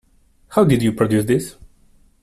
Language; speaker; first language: English; non-native, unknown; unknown